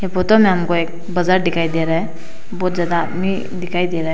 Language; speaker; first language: Hindi; non-native, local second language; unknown